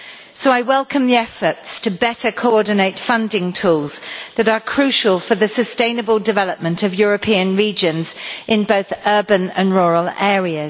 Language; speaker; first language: English; native; English